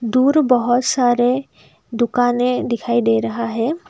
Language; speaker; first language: Hindi; non-native, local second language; Assamese